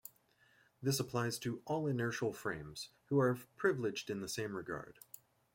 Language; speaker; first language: English; native; English